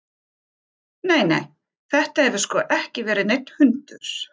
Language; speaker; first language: Icelandic; non-native, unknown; German